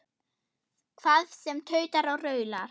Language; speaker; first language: Icelandic; non-native, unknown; German